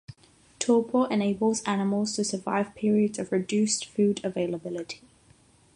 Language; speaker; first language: English; non-native, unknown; Catalan